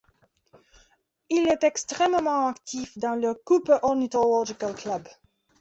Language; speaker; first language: French; non-native, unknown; Belarusian